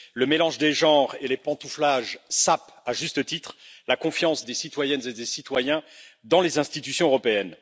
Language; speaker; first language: French; native; French